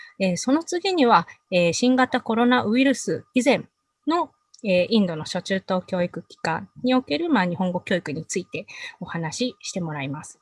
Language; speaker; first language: Japanese; native; Japanese